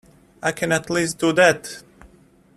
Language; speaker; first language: English; native; English